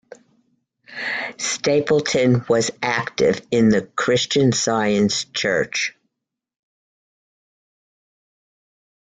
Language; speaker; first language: English; native; English